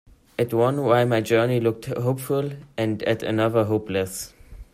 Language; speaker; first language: English; non-native, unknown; German